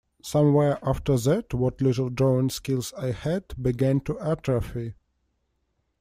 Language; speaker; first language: English; non-native, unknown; Russian